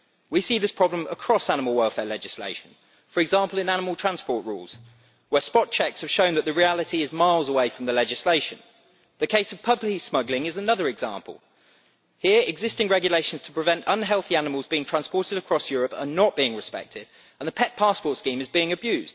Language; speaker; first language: English; native; English